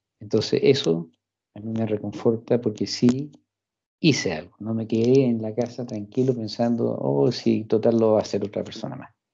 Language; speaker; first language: Spanish; non-native, fluent; English